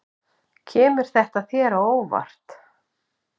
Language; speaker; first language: Icelandic; native; Icelandic